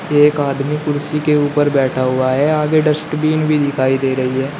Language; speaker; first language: Hindi; native; Hindi